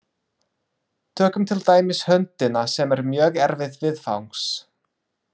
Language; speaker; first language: Icelandic; non-native, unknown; English